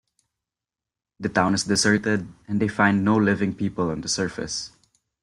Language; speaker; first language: English; non-native, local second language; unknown